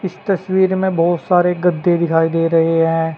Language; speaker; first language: Hindi; native; Hindi